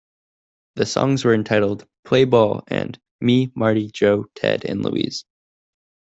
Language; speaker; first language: English; native; English